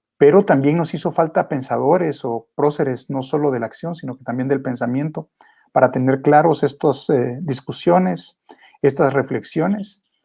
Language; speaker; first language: Spanish; native; Spanish